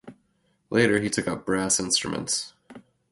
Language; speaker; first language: English; native; English